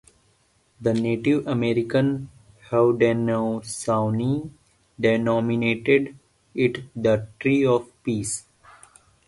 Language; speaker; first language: English; non-native, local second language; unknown